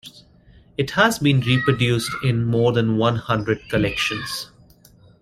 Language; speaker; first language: English; non-native, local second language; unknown